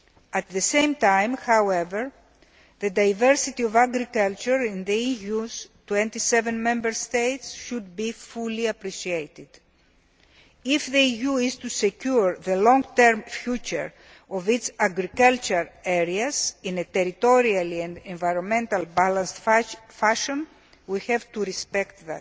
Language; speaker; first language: English; non-native, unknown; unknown